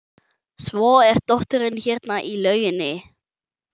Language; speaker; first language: Icelandic; non-native, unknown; German